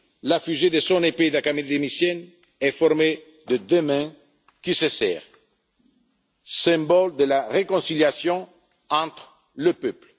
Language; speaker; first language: French; non-native, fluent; Italian